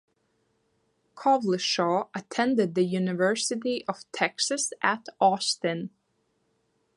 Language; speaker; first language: English; non-native, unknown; Latvian